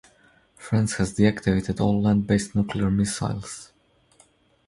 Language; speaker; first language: English; non-native, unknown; Croatian